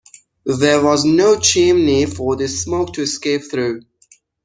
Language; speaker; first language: English; non-native, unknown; Persian